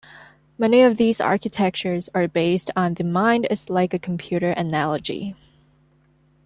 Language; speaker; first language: English; non-native, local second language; Cantonese